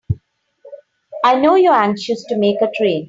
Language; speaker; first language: English; non-native, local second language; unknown